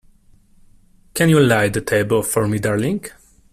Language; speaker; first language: English; non-native, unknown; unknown